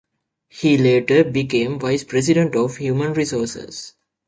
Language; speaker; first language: English; native; English